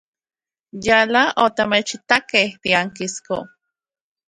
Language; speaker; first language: Central Puebla Nahuatl; native; Central Puebla Nahuatl